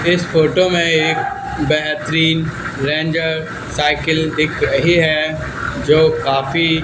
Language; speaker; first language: Hindi; native; Hindi